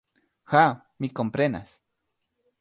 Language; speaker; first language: Esperanto; non-native, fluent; Spanish